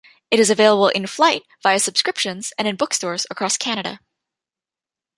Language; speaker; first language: English; native; English